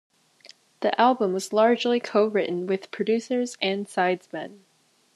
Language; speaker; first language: English; native; English